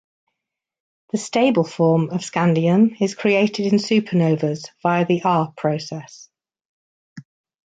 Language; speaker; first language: English; native; English